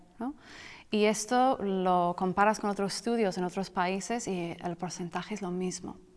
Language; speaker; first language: Spanish; non-native, fluent; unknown